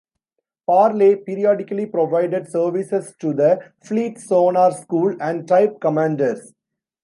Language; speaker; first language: English; non-native, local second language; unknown